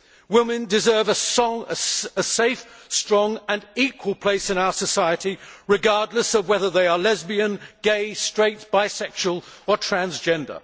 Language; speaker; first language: English; native; English